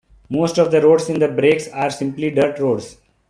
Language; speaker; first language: English; non-native, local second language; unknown